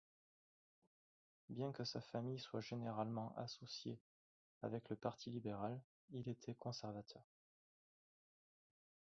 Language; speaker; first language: French; native; French